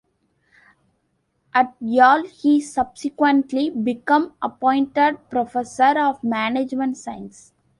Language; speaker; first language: English; non-native, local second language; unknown